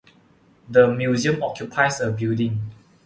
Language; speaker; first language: English; non-native, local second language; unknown